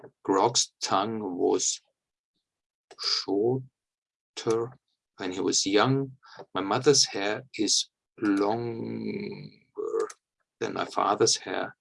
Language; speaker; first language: English; non-native, fluent; German